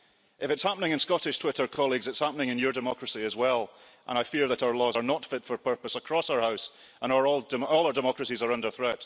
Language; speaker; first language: English; early bilingual, heritage; English